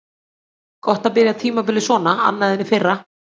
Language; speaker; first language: Icelandic; native; Icelandic